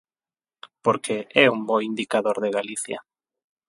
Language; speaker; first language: Galician; non-native, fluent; Spanish